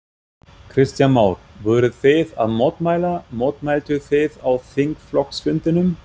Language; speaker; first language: Icelandic; non-native, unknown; German